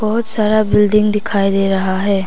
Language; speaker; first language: Hindi; non-native, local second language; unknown